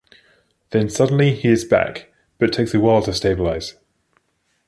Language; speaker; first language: English; native; English